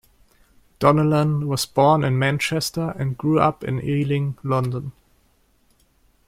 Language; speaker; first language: English; non-native, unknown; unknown